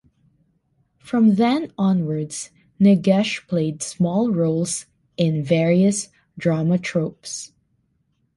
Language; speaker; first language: English; non-native, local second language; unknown